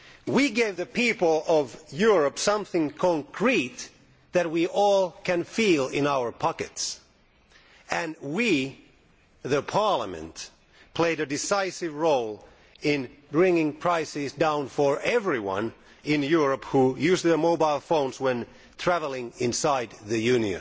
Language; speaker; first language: English; non-native, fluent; Finnish